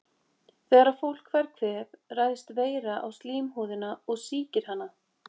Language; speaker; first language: Icelandic; native; Icelandic